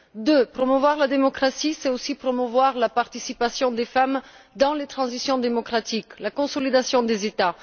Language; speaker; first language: French; non-native, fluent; Bulgarian